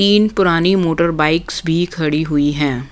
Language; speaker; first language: Hindi; non-native, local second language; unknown